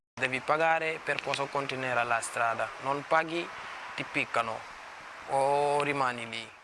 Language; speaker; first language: Italian; non-native, fluent; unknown